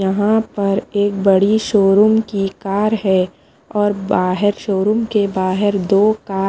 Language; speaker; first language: Hindi; non-native, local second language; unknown